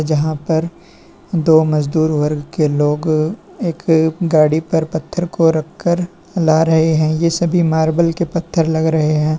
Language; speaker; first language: Hindi; native; Hindi